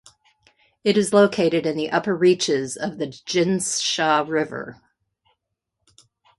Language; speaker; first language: English; native; English